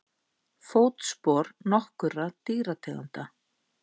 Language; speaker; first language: Icelandic; native; Icelandic